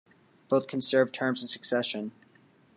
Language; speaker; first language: English; native; English